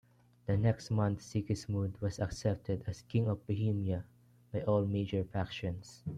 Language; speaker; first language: English; non-native, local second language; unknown